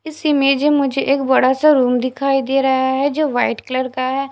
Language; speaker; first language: Hindi; non-native, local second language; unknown